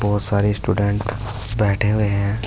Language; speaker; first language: Hindi; native; Hindi